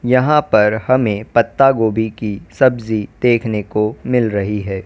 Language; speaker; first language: Hindi; native; Hindi